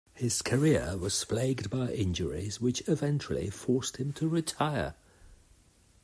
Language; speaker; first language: English; non-native, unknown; Catalan